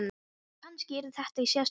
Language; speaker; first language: Icelandic; non-native, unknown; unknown